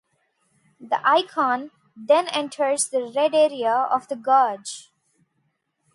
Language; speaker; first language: English; non-native, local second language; Telugu